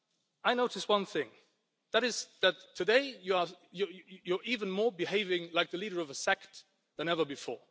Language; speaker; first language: English; non-native, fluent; Luxembourgish